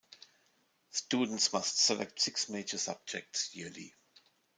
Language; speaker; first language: English; non-native, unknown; German